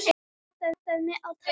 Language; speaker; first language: Icelandic; native; Icelandic